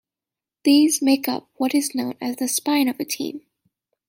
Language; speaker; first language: English; native; English